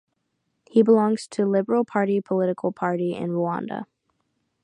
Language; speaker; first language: English; native; English